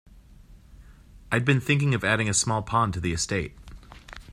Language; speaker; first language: English; non-native, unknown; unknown